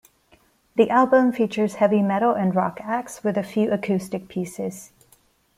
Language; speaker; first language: English; non-native, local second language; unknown